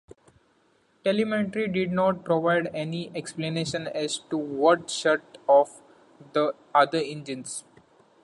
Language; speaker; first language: English; non-native, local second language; Marathi